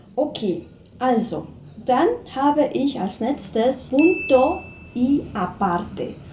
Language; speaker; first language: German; non-native, fluent; Spanish